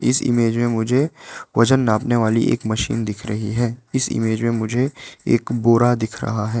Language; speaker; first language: Hindi; non-native, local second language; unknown